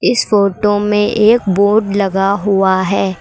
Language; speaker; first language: Hindi; native; Hindi